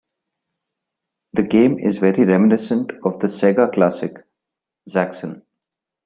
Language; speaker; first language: English; non-native, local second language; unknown